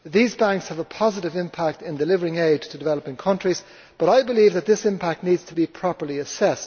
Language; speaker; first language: English; native; English